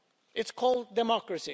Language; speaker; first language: English; non-native, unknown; Swedish